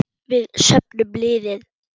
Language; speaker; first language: Icelandic; non-native, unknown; German